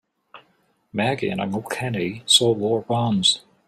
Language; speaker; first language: English; native; English